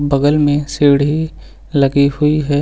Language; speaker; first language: Hindi; native; Hindi